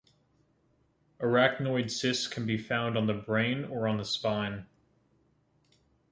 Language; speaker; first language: English; native; English